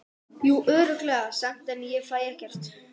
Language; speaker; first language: Icelandic; non-native, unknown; English